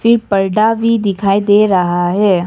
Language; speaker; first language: Hindi; non-native, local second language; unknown